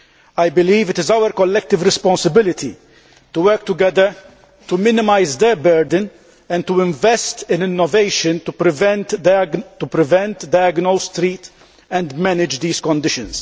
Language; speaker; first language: English; non-native, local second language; Maltese